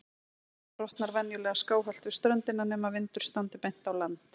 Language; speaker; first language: Icelandic; native; Icelandic